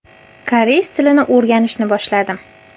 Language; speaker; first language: Uzbek; native; Uzbek